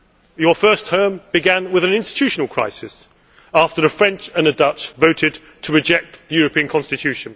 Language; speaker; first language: English; native; English